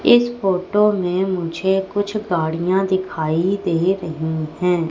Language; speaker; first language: Hindi; native; Hindi